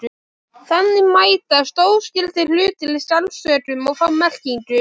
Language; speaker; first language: Icelandic; native; Icelandic